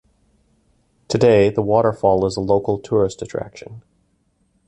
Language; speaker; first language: English; native; English